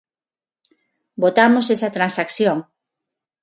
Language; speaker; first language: Galician; non-native, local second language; Spanish